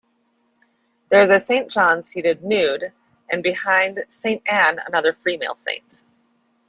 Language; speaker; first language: English; native; English